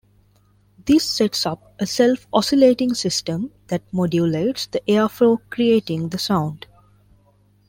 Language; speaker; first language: English; non-native, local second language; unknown